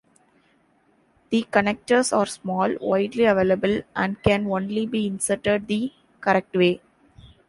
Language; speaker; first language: English; non-native, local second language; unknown